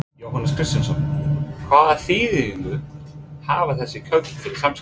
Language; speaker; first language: Icelandic; non-native, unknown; English